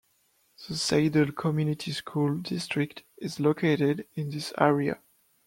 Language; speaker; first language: English; non-native, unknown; French